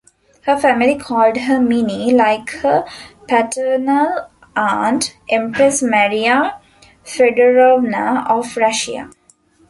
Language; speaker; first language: English; non-native, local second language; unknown